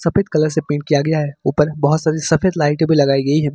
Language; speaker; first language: Hindi; native; Hindi